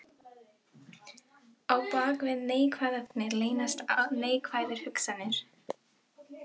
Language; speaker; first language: Icelandic; non-native, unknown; Filipino